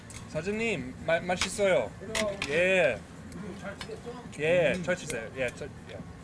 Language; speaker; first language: Korean; non-native, learner; English